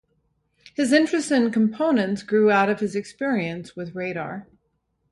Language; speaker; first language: English; native; English